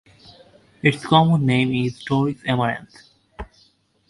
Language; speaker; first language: English; non-native, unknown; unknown